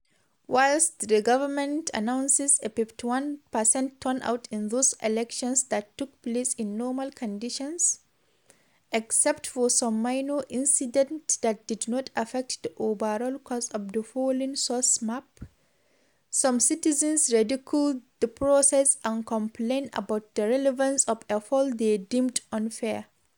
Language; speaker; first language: English; non-native, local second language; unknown